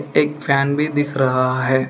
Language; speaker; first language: Hindi; non-native, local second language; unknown